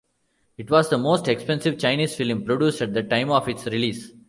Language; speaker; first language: English; non-native, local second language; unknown